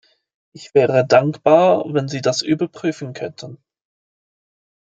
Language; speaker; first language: German; non-native, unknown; English